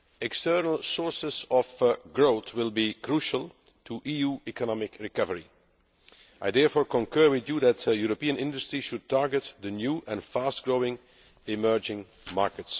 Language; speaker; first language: English; non-native, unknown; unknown